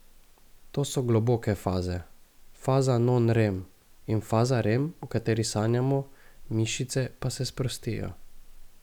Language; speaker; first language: Slovenian; native; Slovenian